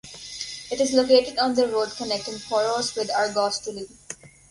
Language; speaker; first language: English; non-native, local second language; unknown